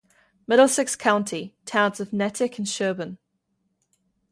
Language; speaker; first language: English; native; English